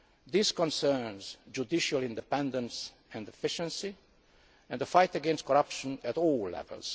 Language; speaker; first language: English; non-native, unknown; Hungarian